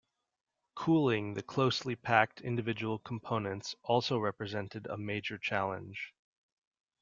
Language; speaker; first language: English; native; English